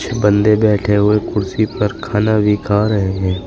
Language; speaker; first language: Hindi; native; Hindi